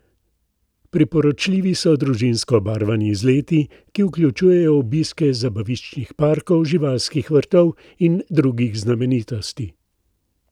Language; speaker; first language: Slovenian; native; Slovenian